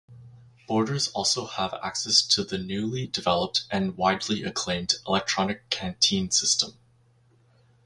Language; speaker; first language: English; native; English